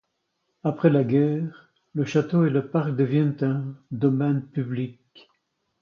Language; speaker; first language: French; native; French